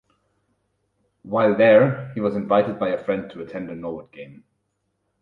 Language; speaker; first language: English; non-native, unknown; German